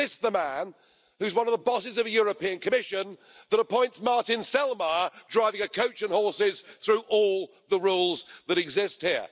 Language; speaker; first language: English; native; English